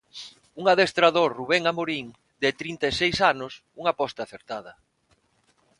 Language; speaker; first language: Galician; non-native, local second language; Spanish